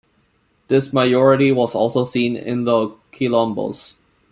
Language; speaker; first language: English; non-native, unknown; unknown